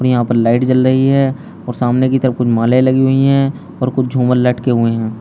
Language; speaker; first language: Hindi; native; Hindi